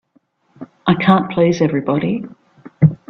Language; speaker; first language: English; native; English